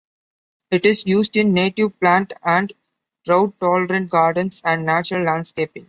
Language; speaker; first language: English; non-native, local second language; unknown